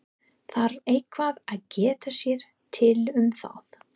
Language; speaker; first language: Icelandic; non-native, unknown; English